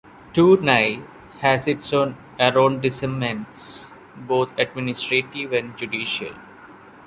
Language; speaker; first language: English; non-native, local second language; Malayalam